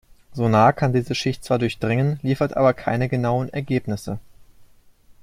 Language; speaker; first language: German; native; German